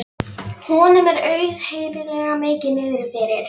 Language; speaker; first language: Icelandic; non-native, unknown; Polish